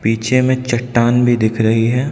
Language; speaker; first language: Hindi; non-native, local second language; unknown